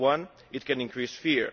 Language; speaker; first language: English; non-native, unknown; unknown